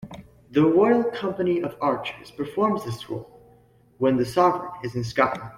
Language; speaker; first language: English; native; English